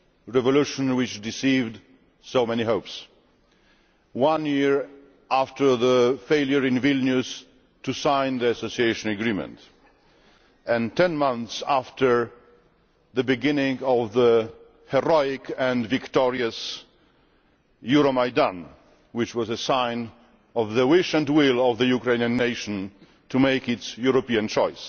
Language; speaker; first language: English; non-native, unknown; Polish